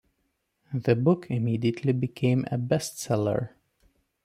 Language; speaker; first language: English; non-native, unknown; Lithuanian